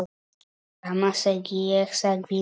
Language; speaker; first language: Icelandic; non-native, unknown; Polish